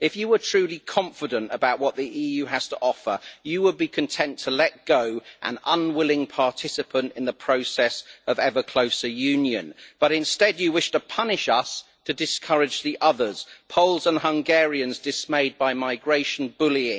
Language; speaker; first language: English; native; English